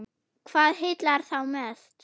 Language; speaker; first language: Icelandic; non-native, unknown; German